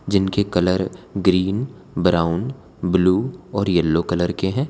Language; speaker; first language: Hindi; non-native, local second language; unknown